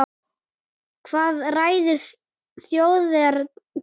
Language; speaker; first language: Icelandic; native; Icelandic